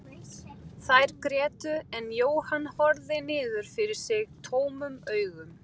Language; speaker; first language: Icelandic; non-native, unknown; Portuguese